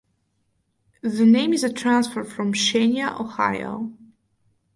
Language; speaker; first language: English; non-native, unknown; Bulgarian